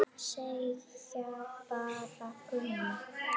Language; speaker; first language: Icelandic; native; Icelandic